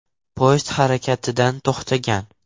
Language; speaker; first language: Uzbek; non-native, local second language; Russian